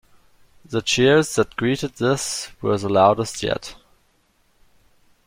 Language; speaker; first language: English; non-native, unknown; German